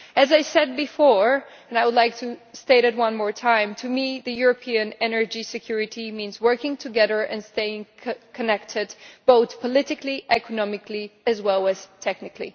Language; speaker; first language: English; non-native, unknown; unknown